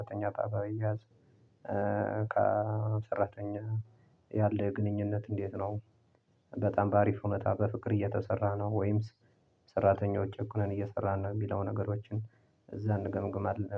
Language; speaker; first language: Amharic; non-native, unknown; Tigrinya